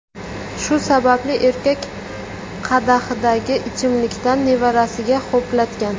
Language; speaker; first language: Uzbek; native; Uzbek